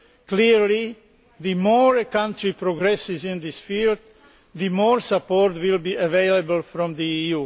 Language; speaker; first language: English; non-native, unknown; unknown